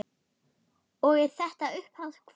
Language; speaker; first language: Icelandic; non-native, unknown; German